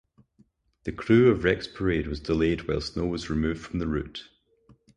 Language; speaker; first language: English; native; English